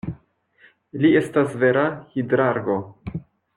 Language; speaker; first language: Esperanto; non-native, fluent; French